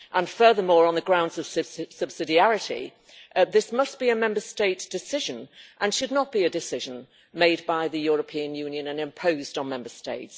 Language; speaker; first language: English; native; English